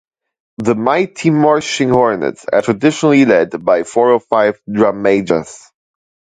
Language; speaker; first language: English; non-native, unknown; German